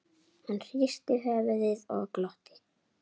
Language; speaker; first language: Icelandic; native; Icelandic